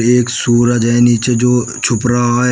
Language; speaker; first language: Hindi; native; Hindi